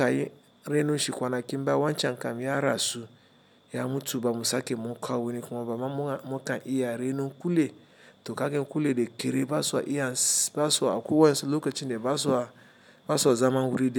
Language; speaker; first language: Hausa; non-native, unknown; Igbo